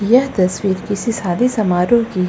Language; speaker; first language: Hindi; native; Hindi